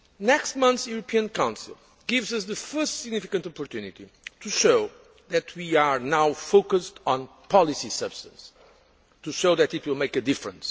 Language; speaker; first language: English; non-native, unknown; Portuguese